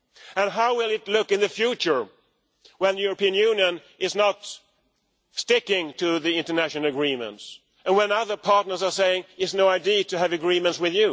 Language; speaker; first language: English; non-native, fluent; Swedish